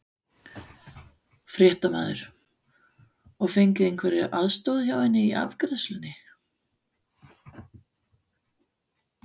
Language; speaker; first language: Icelandic; non-native, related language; Danish